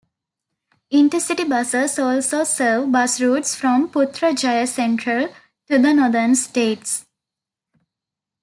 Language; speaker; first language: English; non-native, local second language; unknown